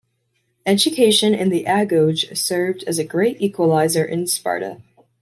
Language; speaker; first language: English; native; English